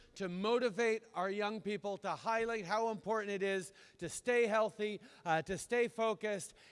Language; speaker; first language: English; native; English